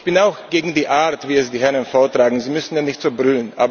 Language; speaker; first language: German; non-native, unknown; Slovak